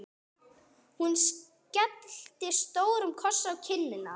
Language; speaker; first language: Icelandic; non-native, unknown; English